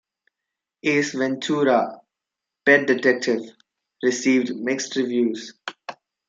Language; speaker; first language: English; non-native, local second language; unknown